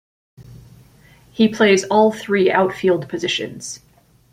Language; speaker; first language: English; native; English